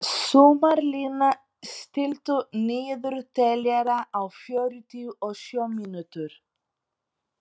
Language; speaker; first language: Icelandic; non-native, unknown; Portuguese